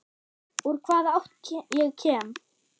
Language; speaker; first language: Icelandic; non-native, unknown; German